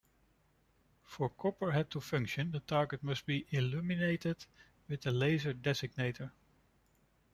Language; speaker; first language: English; non-native, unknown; Dutch